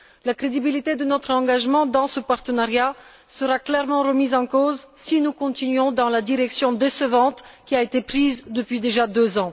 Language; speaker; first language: French; non-native, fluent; Bulgarian